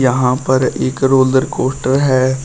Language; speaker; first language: Hindi; native; Hindi